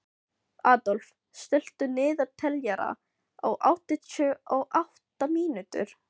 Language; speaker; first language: Icelandic; non-native, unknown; Filipino